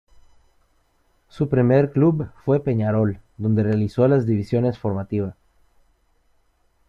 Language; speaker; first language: Spanish; native; Spanish